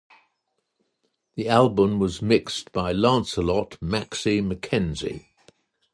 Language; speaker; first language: English; native; English